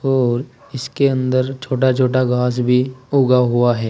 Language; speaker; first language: Hindi; native; Hindi